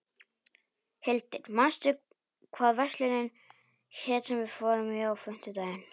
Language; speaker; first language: Icelandic; non-native, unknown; Polish